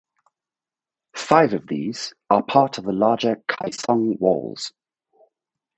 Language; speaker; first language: English; native; English